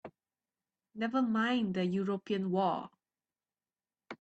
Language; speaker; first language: English; non-native, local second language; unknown